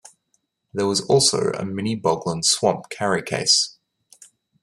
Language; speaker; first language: English; native; English